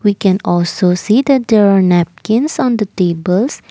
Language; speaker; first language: English; non-native, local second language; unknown